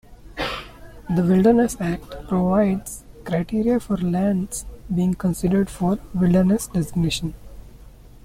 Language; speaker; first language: English; non-native, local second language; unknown